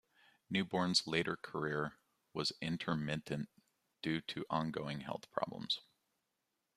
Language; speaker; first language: English; native; English